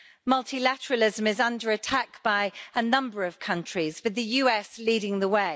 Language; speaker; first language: English; native; English